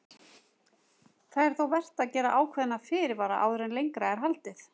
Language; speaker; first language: Icelandic; native; Icelandic